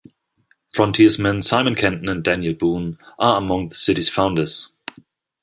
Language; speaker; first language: English; non-native, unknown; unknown